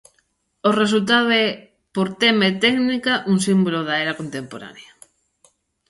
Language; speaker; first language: Galician; native; Galician